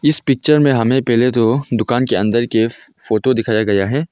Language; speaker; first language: Hindi; non-native, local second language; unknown